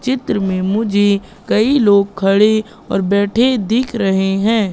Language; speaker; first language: Hindi; native; Hindi